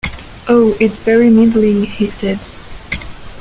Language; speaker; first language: English; non-native, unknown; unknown